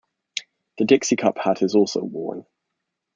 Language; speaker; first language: English; native; English